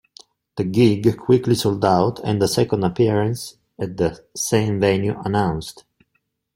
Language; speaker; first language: English; non-native, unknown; Italian